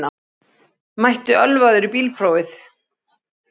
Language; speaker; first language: Icelandic; native; Icelandic